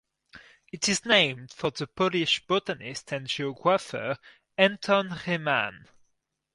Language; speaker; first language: English; non-native, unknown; French